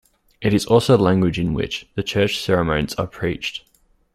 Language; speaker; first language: English; native; English